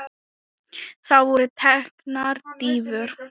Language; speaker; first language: Icelandic; non-native, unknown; Thai